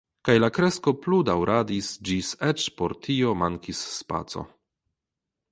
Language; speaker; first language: Esperanto; non-native, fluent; Polish